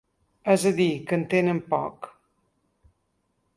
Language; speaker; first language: Catalan; native; Catalan